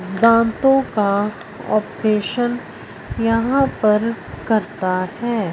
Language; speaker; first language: Hindi; non-native, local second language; Punjabi